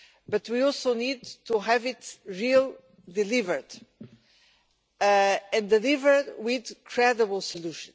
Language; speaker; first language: English; non-native, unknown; Portuguese